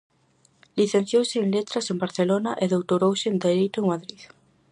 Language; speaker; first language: Galician; native; Galician